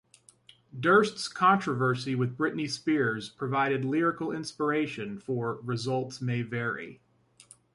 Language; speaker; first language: English; native; English